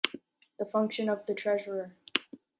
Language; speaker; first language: English; native; English